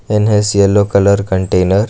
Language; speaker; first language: English; non-native, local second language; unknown